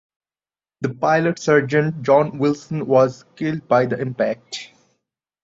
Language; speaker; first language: English; non-native, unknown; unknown